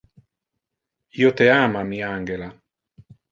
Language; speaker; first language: Interlingua; non-native, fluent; Italian